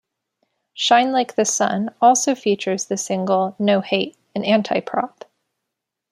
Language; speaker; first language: English; native; English